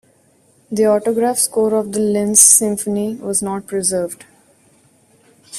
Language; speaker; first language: English; non-native, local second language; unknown